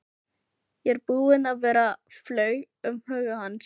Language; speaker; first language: Icelandic; non-native, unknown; Filipino